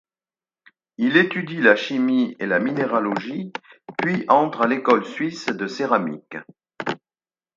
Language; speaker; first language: French; native; French